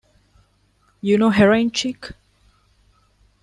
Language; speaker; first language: English; non-native, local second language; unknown